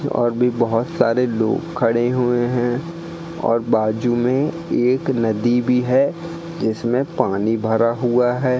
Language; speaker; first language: Hindi; native; Hindi